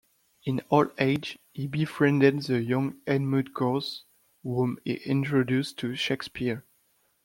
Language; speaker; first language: English; non-native, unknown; French